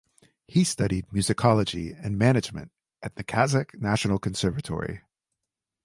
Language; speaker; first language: English; native; English